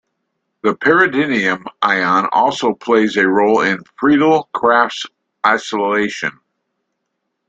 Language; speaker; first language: English; native; English